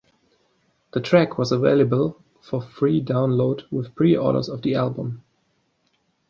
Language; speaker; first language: English; non-native, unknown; German